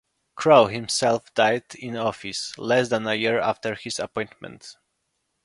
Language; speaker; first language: English; non-native, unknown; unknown